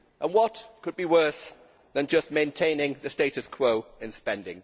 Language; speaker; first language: English; native; English